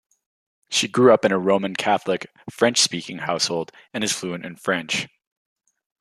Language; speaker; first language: English; native; English